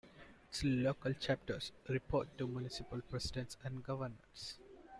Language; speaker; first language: English; non-native, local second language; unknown